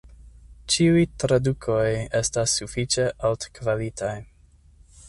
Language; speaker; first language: Esperanto; non-native, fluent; English